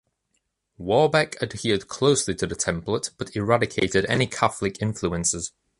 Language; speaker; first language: English; native; English